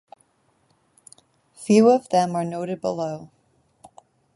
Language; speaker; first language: English; native; English